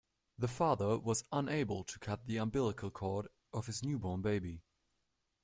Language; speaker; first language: English; non-native, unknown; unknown